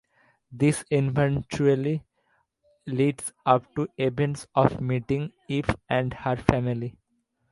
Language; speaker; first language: English; non-native, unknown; Bangla